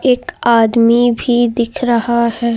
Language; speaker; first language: Hindi; native; Hindi